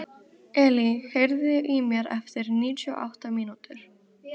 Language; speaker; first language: Icelandic; native; Icelandic